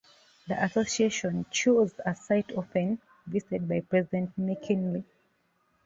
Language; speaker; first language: English; non-native, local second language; Ganda